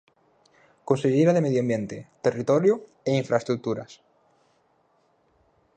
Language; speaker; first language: Galician; native; Galician